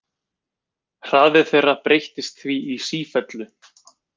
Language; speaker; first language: Icelandic; native; Icelandic